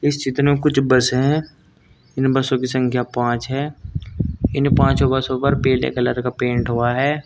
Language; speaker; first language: Hindi; native; Hindi